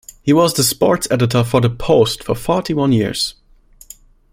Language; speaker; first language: English; non-native, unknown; German